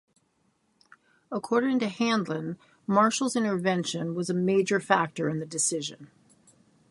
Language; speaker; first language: English; native; English